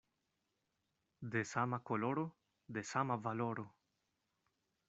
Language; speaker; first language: Esperanto; non-native, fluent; Spanish